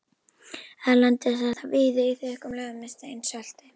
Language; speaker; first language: Icelandic; native; Icelandic